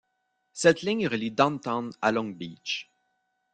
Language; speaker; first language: French; native; French